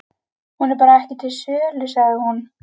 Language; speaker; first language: Icelandic; native; Icelandic